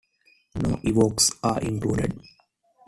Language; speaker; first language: English; non-native, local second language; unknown